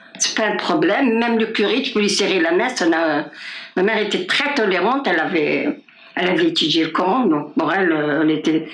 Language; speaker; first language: French; non-native, local second language; Arabic